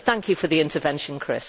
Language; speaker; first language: English; native; English